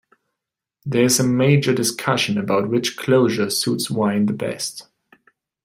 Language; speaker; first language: English; non-native, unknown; German